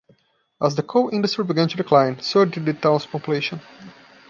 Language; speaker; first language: English; non-native, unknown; Portuguese